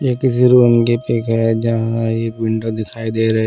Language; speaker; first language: Hindi; non-native, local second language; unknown